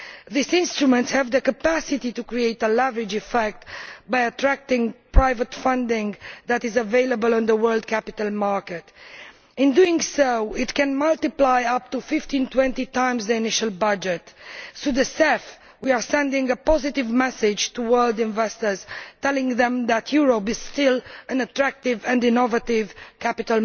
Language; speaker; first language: English; non-native, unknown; Romanian